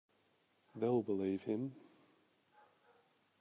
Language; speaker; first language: English; native; English